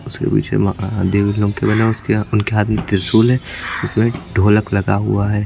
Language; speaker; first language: Hindi; native; Hindi